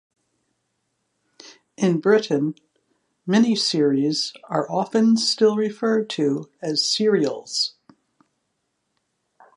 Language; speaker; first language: English; native; English